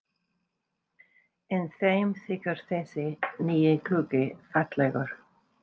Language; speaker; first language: Icelandic; non-native, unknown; English